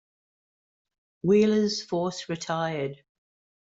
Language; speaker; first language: English; native; English